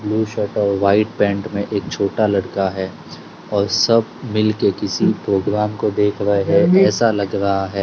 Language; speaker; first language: Hindi; non-native, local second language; Gujarati